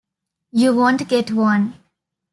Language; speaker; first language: English; non-native, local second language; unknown